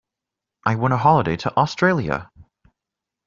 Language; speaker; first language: English; native; English